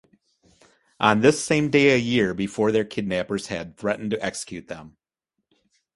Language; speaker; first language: English; native; English